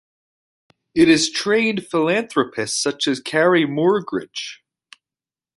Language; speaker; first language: English; native; English